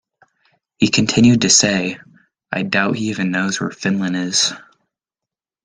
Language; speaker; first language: English; native; English